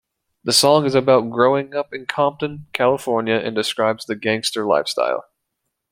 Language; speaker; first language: English; native; English